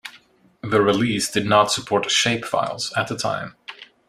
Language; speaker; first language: English; non-native, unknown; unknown